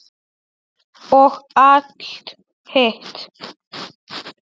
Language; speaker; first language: Icelandic; non-native, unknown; Polish